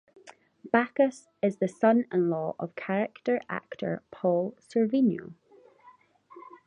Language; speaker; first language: English; native; English